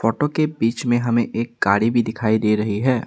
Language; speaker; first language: Hindi; non-native, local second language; Assamese